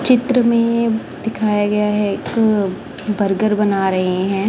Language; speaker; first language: Hindi; non-native, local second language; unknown